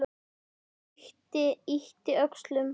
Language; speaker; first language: Icelandic; native; Icelandic